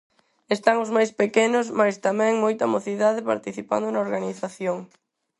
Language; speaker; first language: Galician; non-native, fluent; Spanish